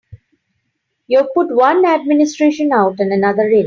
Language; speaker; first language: English; non-native, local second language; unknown